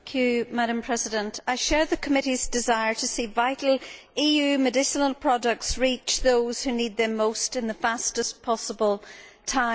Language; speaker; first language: English; native; English